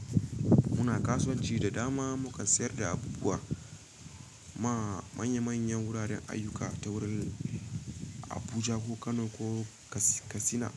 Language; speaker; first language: Hausa; native; Hausa